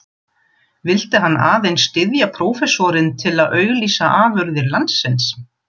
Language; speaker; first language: Icelandic; non-native, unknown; German